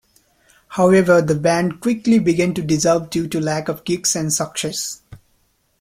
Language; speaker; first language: English; non-native, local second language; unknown